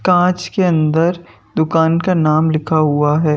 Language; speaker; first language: Hindi; native; Hindi